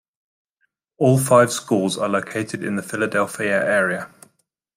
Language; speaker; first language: English; native; English